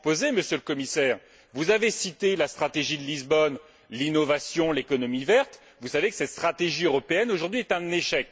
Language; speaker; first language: French; native; French